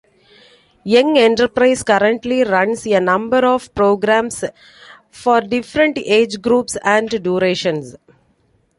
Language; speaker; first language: English; non-native, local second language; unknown